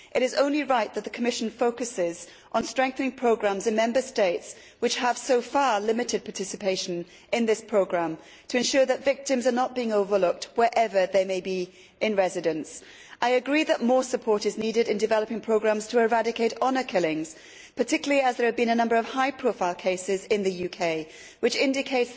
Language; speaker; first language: English; native; English